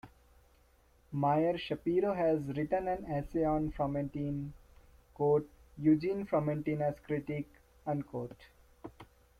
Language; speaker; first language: English; non-native, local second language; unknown